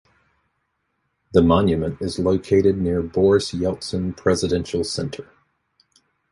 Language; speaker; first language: English; native; English